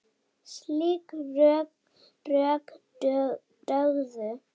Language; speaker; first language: Icelandic; non-native, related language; Danish